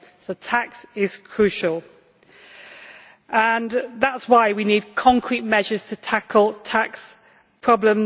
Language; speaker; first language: English; native; English